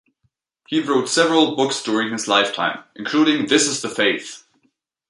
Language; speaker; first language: English; native; English